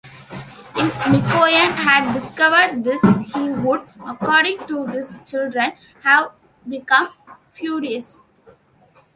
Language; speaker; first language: English; non-native, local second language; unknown